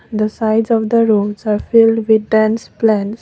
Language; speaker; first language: English; non-native, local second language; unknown